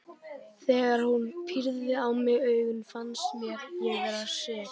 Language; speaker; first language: Icelandic; native; Icelandic